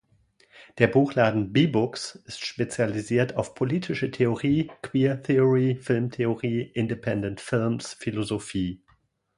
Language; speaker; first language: German; native; German